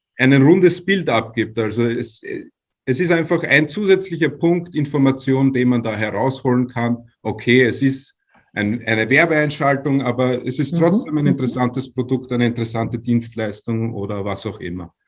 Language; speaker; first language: German; native; German